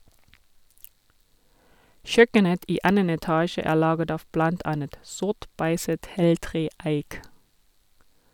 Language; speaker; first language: Norwegian; non-native, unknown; German